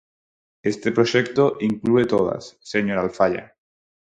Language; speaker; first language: Galician; non-native, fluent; Spanish